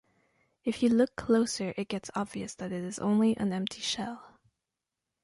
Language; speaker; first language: English; non-native, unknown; French